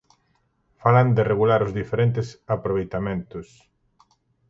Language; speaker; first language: Galician; native; Galician